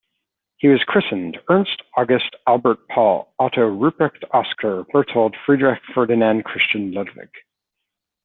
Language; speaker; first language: English; native; English